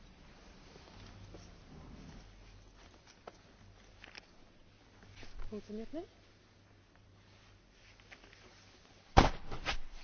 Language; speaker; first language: German; native; German